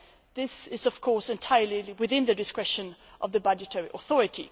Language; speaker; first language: English; non-native, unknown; Swedish